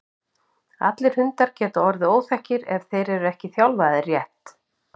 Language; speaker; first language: Icelandic; native; Icelandic